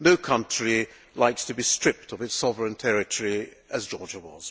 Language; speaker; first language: English; non-native, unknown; Hungarian